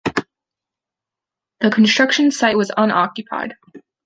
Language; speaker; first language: English; native; English